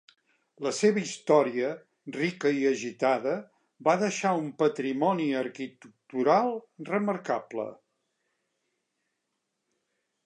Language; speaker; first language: Catalan; native; Catalan